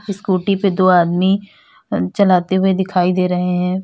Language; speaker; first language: Hindi; native; Hindi